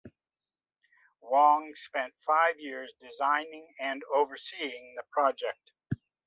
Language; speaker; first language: English; native; English